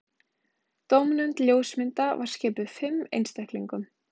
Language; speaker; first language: Icelandic; native; Icelandic